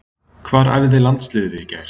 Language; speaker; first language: Icelandic; native; Icelandic